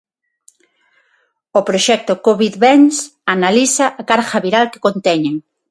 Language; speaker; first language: Galician; non-native, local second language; Spanish